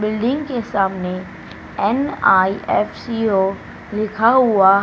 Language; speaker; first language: Hindi; native; Hindi